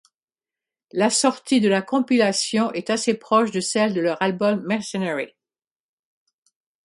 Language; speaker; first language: French; non-native, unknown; English